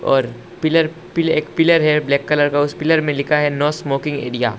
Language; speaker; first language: Hindi; non-native, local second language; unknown